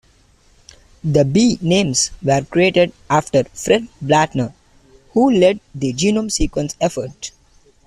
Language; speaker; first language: English; non-native, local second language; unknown